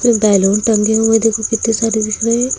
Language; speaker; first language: Hindi; native; Hindi